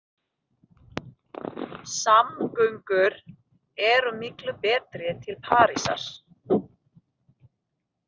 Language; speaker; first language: Icelandic; non-native, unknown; Filipino